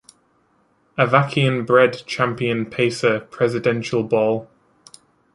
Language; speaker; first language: English; native; English